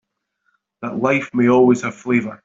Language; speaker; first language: English; native; English